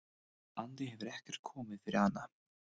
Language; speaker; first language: Icelandic; non-native, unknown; English